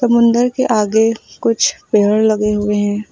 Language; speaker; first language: Hindi; native; Hindi